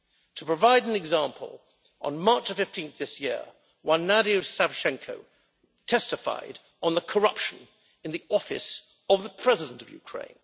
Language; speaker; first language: English; native; English